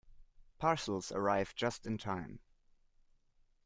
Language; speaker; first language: English; non-native, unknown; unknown